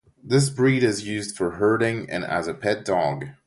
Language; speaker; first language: English; non-native, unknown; French